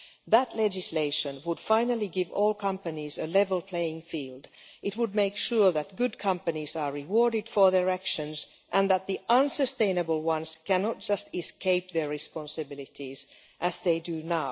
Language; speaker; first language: English; non-native, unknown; Finnish